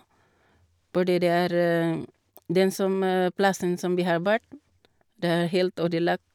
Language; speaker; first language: Norwegian; non-native, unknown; Cebuano